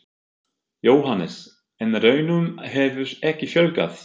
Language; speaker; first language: Icelandic; non-native, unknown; German